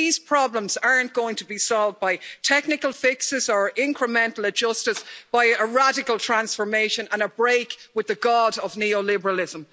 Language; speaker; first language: English; native; English